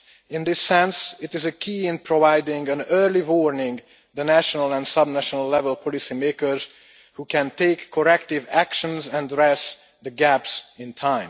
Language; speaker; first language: English; non-native, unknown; Hungarian